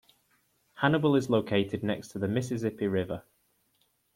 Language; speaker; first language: English; native; English